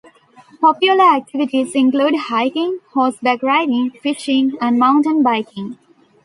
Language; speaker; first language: English; non-native, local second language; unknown